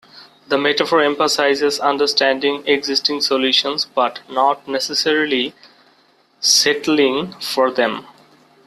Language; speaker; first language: English; non-native, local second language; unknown